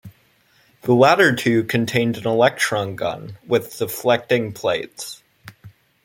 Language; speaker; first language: English; native; English